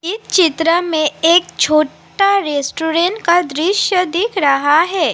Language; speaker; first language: Hindi; non-native, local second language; Assamese